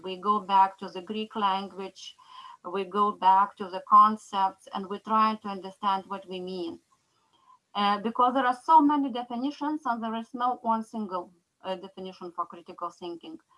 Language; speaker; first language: English; non-native, fluent; Lithuanian